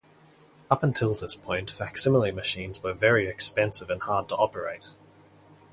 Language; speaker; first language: English; native; English